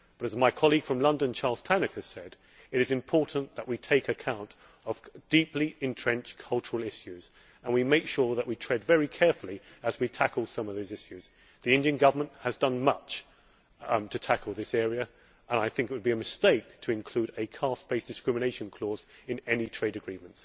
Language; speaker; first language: English; native; English